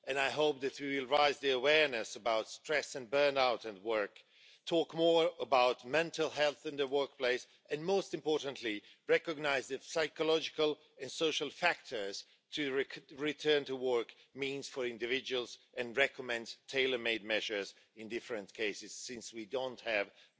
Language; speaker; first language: English; non-native, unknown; Swedish